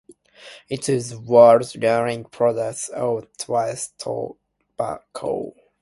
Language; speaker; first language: English; non-native, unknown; Japanese